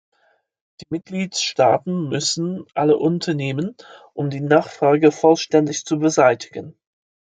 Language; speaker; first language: German; non-native, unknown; English